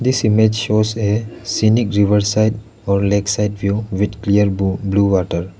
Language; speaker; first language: English; non-native, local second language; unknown